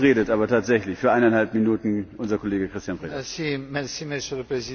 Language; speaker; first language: French; non-native, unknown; Romanian